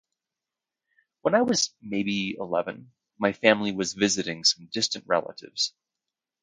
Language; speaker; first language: English; native; English